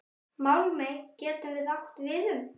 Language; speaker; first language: Icelandic; native; Icelandic